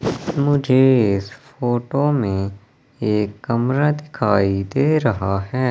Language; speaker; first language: Hindi; native; Hindi